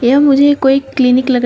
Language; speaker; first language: Hindi; native; Hindi